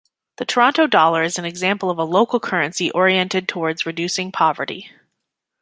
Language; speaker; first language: English; native; English